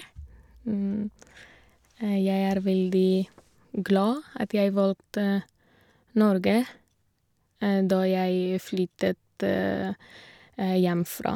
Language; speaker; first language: Norwegian; non-native, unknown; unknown